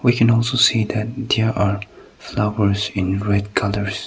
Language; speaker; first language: English; non-native, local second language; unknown